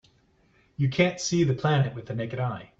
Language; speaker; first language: English; native; English